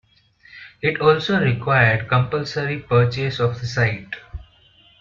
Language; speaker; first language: English; non-native, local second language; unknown